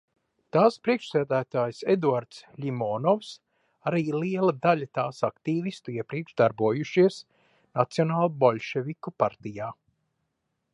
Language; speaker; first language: Latvian; early bilingual, heritage; Latvian